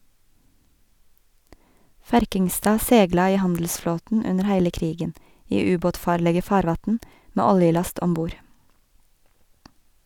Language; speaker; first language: Norwegian; native; Norwegian